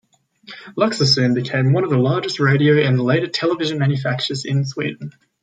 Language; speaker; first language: English; native; English